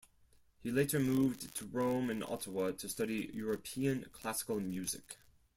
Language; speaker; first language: English; non-native, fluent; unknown